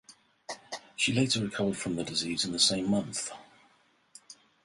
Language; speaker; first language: English; native; English